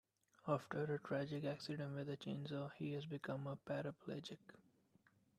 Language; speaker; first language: English; non-native, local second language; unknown